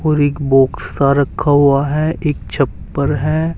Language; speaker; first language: Hindi; native; Hindi